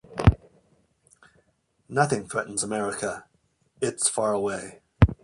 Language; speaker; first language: English; native; English